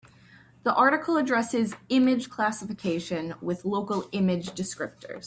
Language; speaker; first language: English; native; English